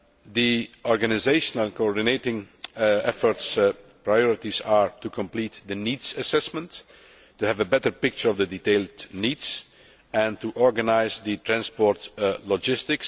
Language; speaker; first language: English; non-native, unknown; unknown